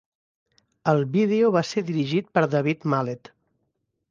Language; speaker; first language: Catalan; native; Catalan